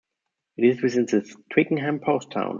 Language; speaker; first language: English; non-native, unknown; German